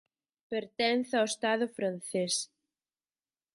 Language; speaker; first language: Galician; native; Galician